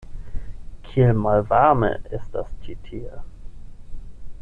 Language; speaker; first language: Esperanto; non-native, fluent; German